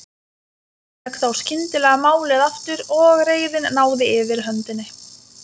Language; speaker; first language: Icelandic; non-native, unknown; Lithuanian